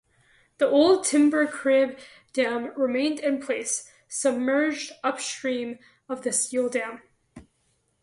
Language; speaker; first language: English; native; English